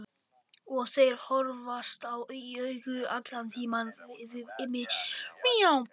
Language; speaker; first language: Icelandic; non-native, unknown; Polish